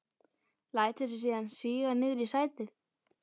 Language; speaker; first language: Icelandic; native; Icelandic